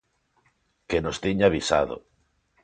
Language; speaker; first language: Galician; non-native, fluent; Spanish